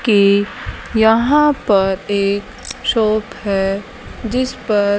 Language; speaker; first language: Hindi; native; Hindi